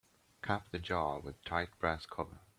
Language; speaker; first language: English; native; English